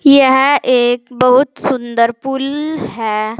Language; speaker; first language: Hindi; native; Hindi